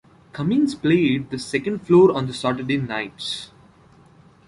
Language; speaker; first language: English; non-native, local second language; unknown